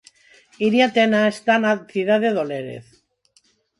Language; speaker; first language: Galician; non-native, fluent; Spanish